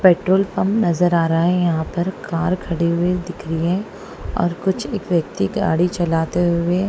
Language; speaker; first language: Hindi; non-native, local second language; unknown